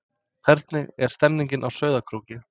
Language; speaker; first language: Icelandic; non-native, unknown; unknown